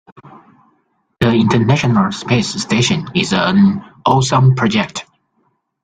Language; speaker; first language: English; non-native, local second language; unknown